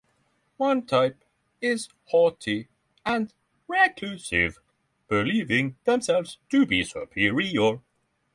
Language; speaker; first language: English; non-native, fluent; Norwegian